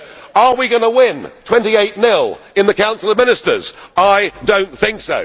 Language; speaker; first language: English; native; English